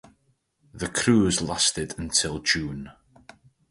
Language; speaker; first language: English; native; English